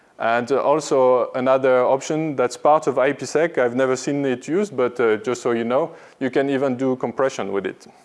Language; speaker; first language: English; non-native, fluent; French